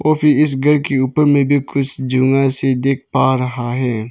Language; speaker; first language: Hindi; non-native, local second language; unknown